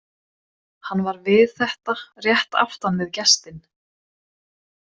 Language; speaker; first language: Icelandic; non-native, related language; Swedish